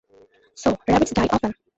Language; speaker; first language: English; non-native, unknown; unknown